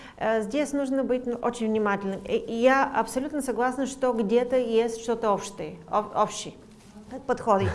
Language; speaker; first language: Russian; non-native, fluent; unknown